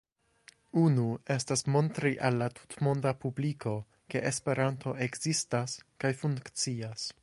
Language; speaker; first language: Esperanto; non-native, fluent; English